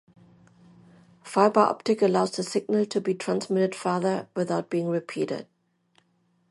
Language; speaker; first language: English; non-native, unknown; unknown